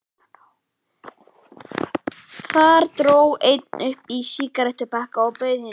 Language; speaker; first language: Icelandic; native; Icelandic